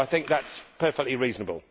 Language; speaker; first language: English; native; English